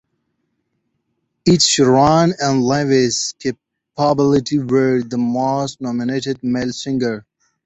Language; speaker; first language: English; non-native, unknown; Pashto